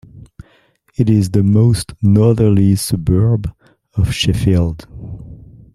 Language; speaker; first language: English; non-native, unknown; French